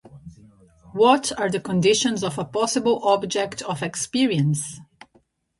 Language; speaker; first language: English; non-native, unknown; Portuguese